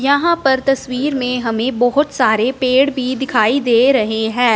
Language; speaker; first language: Hindi; non-native, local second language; Punjabi